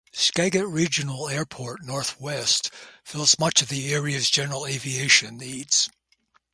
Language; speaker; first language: English; native; English